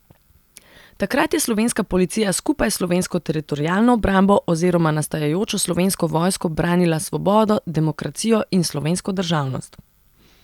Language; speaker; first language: Slovenian; non-native, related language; Serbian